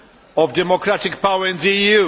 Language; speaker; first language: English; non-native, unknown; Polish